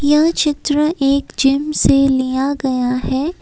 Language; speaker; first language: Hindi; non-native, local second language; Assamese